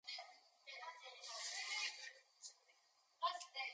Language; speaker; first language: English; native; English